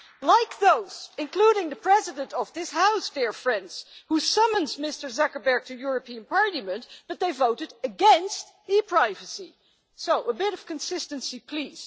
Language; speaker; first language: English; non-native, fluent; Dutch